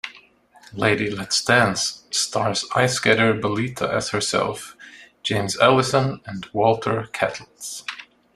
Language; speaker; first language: English; non-native, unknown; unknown